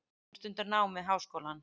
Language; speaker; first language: Icelandic; native; Icelandic